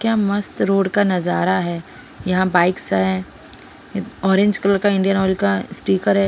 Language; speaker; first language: Hindi; non-native, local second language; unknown